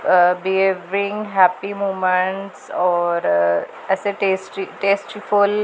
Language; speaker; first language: Hindi; non-native, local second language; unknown